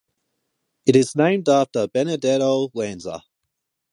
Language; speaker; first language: English; non-native, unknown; Japanese